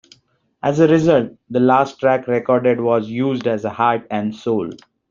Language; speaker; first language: English; non-native, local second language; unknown